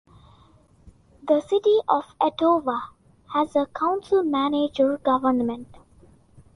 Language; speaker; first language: English; non-native, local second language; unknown